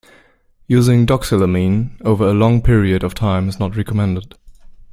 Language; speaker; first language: English; native; English